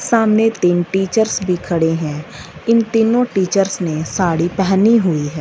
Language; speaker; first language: Hindi; non-native, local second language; Punjabi